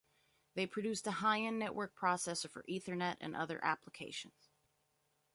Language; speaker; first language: English; native; English